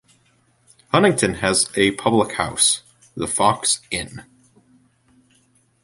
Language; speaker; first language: English; native; English